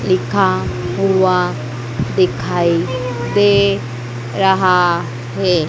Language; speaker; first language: Hindi; native; Hindi